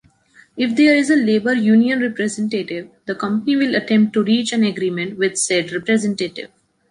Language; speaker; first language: English; non-native, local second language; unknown